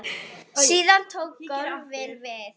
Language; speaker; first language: Icelandic; non-native, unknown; Arabic